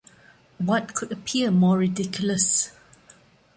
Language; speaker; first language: English; non-native, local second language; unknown